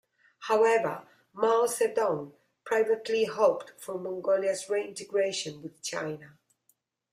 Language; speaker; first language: English; non-native, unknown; Spanish